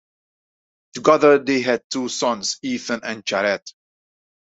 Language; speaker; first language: English; non-native, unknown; Dutch